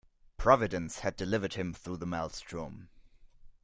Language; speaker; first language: English; non-native, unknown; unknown